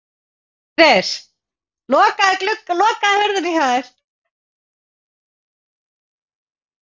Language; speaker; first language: Icelandic; native; Icelandic